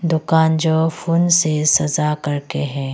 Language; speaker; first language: Hindi; early bilingual, other home language; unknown